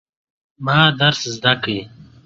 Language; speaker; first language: English; non-native, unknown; Pashto